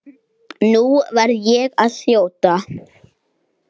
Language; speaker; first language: Icelandic; native; Icelandic